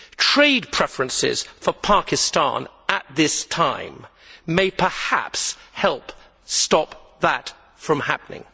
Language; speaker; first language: English; native; English